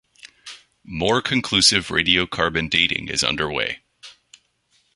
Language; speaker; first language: English; non-native, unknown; French